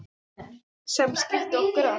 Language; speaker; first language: Icelandic; non-native, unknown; English